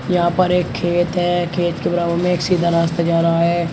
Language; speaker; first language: Hindi; native; Hindi